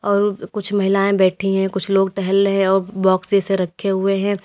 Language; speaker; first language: Hindi; native; Hindi